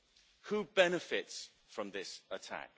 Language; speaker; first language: English; native; English